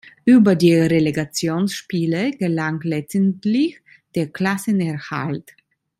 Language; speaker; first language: German; non-native, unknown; Italian